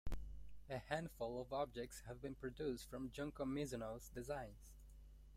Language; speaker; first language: English; non-native, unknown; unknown